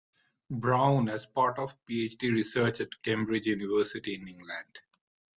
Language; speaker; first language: English; non-native, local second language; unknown